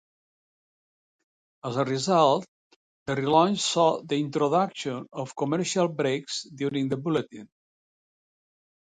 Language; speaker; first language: English; non-native, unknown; Catalan